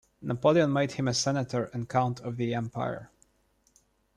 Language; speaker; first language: English; non-native, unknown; Russian